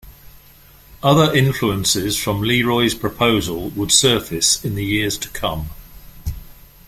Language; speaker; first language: English; native; English